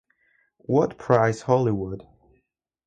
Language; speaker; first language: English; non-native, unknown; Spanish